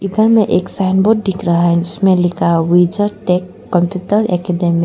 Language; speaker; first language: Hindi; non-native, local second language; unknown